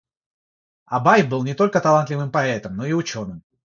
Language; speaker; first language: Russian; non-native, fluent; Georgian